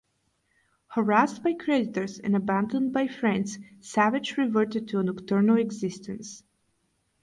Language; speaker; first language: English; non-native, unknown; Bulgarian